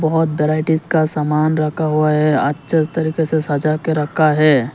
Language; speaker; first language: Hindi; non-native, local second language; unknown